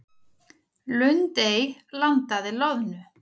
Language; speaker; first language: Icelandic; native; Icelandic